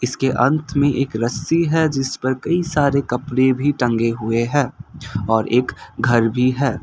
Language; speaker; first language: Hindi; non-native, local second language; Assamese